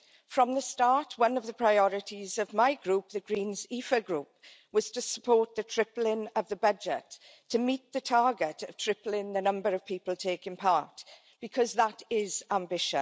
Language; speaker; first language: English; native; English